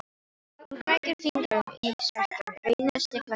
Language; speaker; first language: Icelandic; non-native, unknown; Filipino